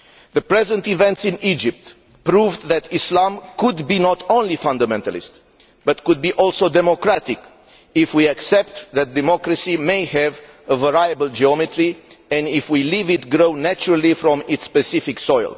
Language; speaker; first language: English; non-native, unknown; Romanian